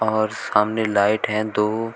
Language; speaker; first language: Hindi; native; Hindi